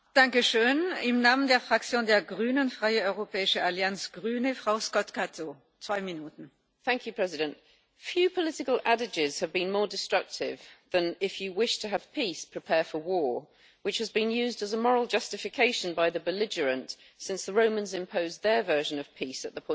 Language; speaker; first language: English; native; English